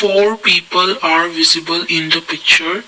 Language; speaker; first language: English; non-native, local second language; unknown